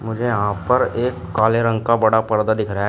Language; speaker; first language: Hindi; native; Hindi